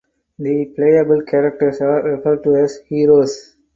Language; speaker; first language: English; non-native, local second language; Tamil